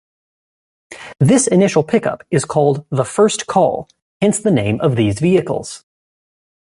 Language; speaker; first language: English; native; English